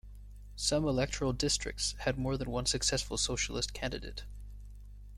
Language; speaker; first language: English; native; English